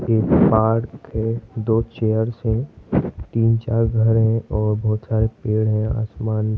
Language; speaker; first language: Hindi; native; Hindi